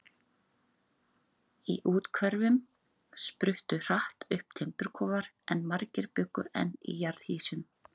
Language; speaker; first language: Icelandic; native; Icelandic